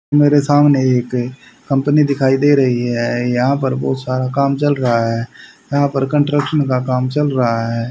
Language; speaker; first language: Hindi; native; Hindi